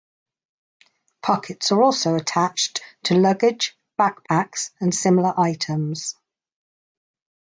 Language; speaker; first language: English; native; English